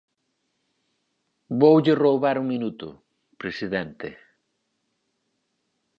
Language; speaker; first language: Galician; native; Galician